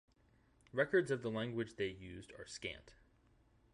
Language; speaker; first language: English; native; English